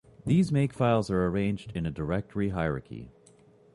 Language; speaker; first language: English; native; English